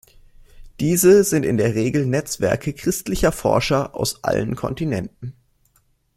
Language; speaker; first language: German; native; German